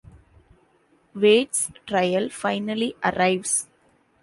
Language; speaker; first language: English; non-native, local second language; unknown